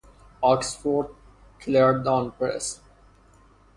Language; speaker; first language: English; non-native, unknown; Persian